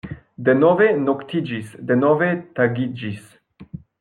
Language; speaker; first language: Esperanto; non-native, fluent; French